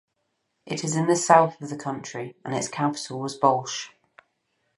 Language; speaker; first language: English; native; English